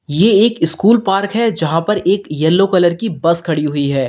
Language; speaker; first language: Hindi; native; Hindi